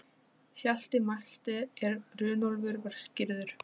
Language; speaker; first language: Icelandic; non-native, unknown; Polish